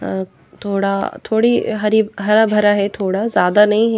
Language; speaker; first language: Hindi; native; Hindi